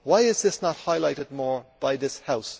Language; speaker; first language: English; native; English